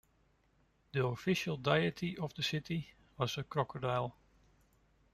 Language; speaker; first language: English; non-native, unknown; Dutch